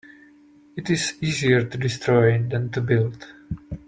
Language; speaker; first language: English; non-native, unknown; Czech